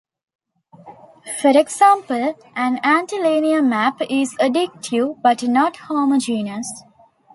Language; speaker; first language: English; non-native, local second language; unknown